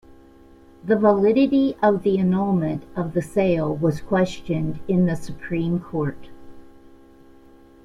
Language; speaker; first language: English; native; English